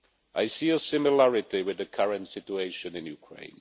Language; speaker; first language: English; non-native, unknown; Czech